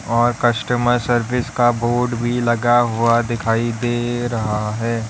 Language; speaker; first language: Hindi; native; Hindi